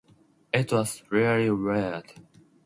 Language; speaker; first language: English; non-native, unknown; Japanese